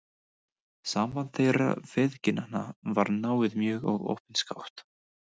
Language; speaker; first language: Icelandic; non-native, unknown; English